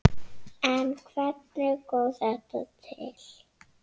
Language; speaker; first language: Icelandic; native; Icelandic